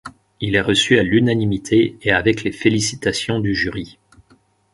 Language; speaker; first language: French; native; French